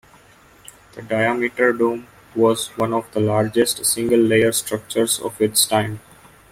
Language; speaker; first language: English; non-native, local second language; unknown